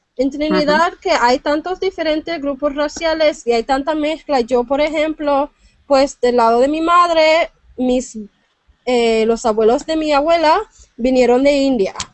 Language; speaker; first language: Spanish; non-native, fluent; English